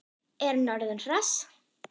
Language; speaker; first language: Icelandic; non-native, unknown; German